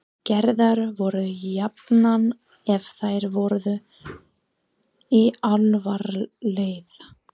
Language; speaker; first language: Icelandic; non-native, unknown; English